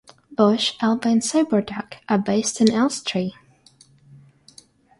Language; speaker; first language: English; non-native, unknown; Russian